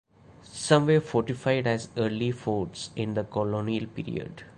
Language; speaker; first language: English; non-native, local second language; Malayalam